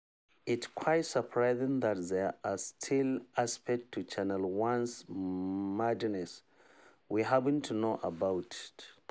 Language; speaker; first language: English; non-native, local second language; Hausa